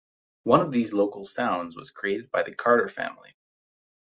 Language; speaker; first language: English; native; English